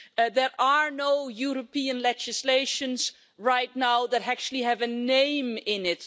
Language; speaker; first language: English; non-native, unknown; Dutch